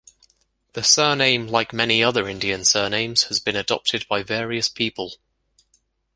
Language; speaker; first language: English; native; English